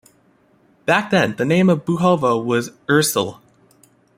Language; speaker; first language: English; native; English